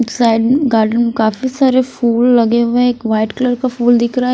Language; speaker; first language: Hindi; non-native, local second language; Punjabi